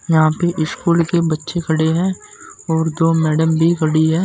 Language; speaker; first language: Hindi; native; Hindi